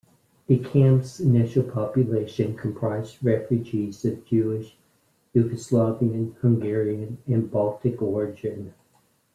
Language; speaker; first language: English; native; English